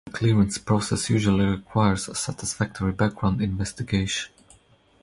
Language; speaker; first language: English; non-native, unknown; Croatian